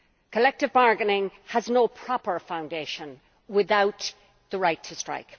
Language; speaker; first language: English; native; English